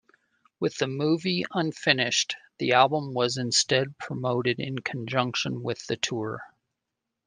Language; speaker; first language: English; native; English